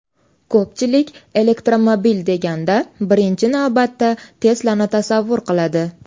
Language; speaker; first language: Uzbek; native; Uzbek